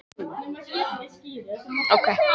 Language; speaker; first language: Icelandic; native; Icelandic